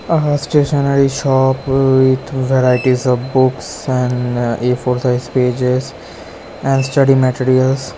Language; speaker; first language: English; non-native, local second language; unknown